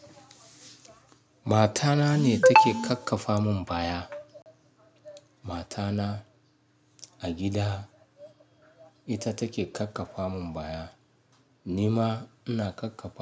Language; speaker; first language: Hausa; non-native, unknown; Yoruba